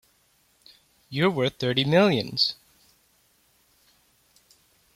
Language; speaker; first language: English; native; English